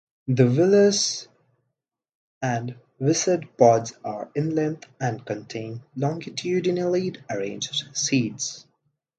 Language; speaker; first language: English; non-native, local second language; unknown